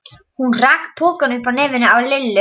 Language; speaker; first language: Icelandic; non-native, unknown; Polish